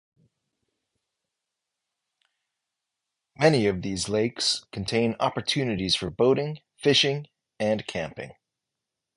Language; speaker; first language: English; native; English